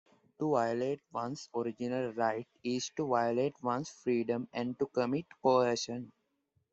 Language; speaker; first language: English; non-native, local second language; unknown